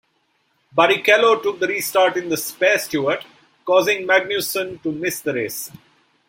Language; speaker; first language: English; non-native, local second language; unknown